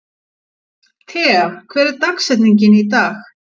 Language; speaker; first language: Icelandic; native; Icelandic